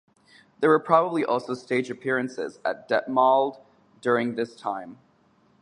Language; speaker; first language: English; native; English